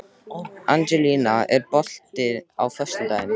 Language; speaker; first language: Icelandic; native; Icelandic